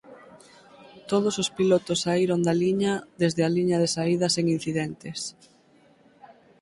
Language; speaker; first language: Galician; native; Galician